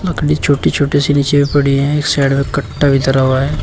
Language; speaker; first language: Hindi; native; Hindi